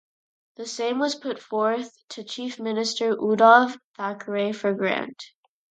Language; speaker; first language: English; non-native, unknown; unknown